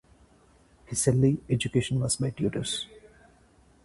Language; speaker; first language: English; non-native, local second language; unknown